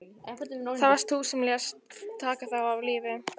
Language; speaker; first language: Icelandic; native; Icelandic